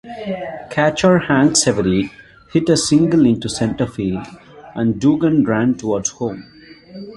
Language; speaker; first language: English; non-native, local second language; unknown